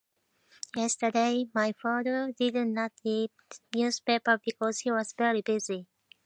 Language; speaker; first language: English; non-native, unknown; Japanese